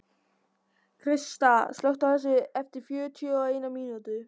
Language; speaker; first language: Icelandic; non-native, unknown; German